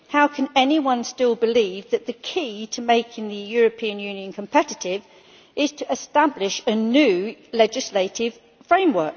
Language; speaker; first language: English; native; English